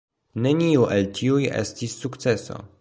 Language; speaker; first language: Esperanto; non-native, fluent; Polish